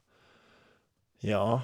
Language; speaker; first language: Norwegian; native; Norwegian